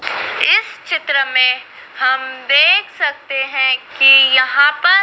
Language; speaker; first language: Hindi; native; Hindi